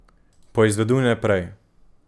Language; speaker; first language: Slovenian; native; Slovenian